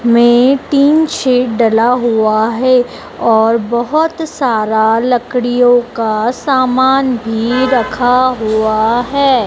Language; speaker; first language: Hindi; native; Hindi